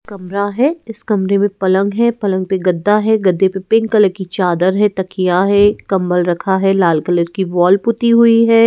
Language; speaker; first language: Hindi; native; Hindi